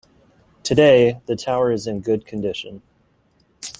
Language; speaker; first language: English; native; English